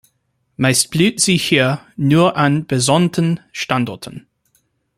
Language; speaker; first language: German; non-native, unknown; English